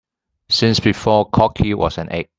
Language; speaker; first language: English; non-native, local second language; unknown